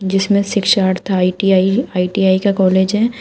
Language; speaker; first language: Hindi; native; Hindi